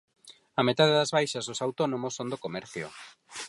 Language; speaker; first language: Galician; non-native, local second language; Spanish